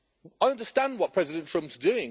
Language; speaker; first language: English; native; English